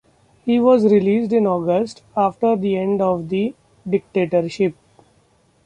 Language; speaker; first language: English; non-native, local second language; Marathi